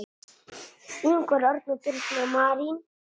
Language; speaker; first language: Icelandic; non-native, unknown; Italian